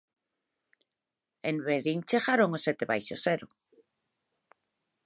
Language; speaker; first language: Galician; native; Galician